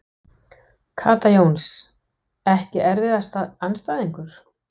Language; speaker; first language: Icelandic; non-native, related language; Danish